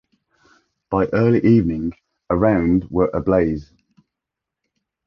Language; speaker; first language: English; native; English